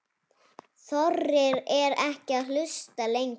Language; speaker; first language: Icelandic; native; Icelandic